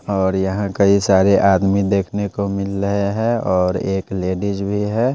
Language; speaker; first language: Hindi; non-native, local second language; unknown